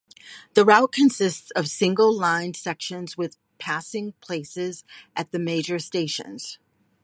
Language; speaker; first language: English; native; English